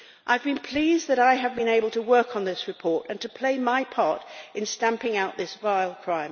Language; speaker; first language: English; native; English